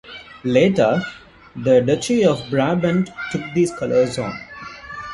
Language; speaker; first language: English; non-native, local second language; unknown